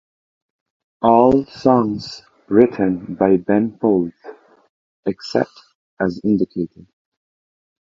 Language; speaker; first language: English; non-native, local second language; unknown